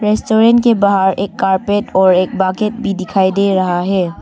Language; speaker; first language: Hindi; early bilingual, other home language; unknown